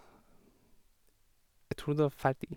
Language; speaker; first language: Norwegian; non-native, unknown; Persian